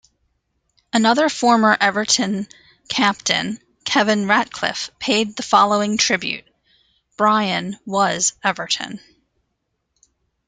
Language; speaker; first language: English; native; English